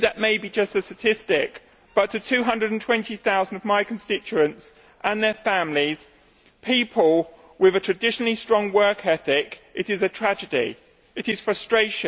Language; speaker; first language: English; native; English